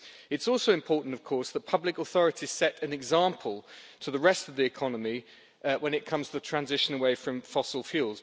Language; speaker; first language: English; native; English